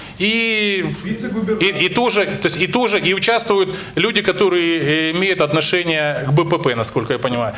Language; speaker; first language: Russian; native; Russian